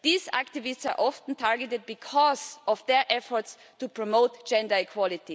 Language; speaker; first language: English; non-native, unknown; German